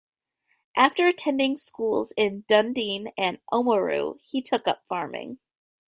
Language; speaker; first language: English; native; English